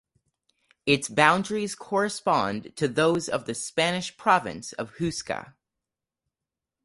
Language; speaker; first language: English; native; English